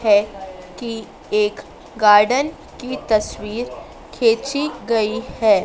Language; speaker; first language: Hindi; native; Hindi